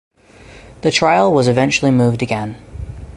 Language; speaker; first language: English; native; English